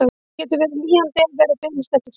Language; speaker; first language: Icelandic; native; Icelandic